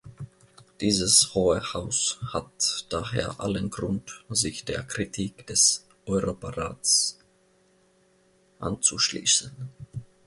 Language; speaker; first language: German; non-native, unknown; Finnish